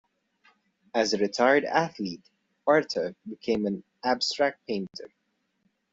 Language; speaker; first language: English; non-native, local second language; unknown